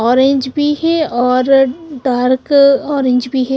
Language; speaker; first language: Hindi; non-native, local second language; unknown